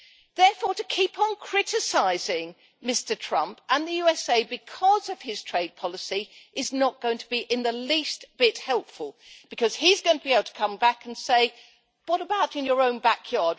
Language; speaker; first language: English; native; English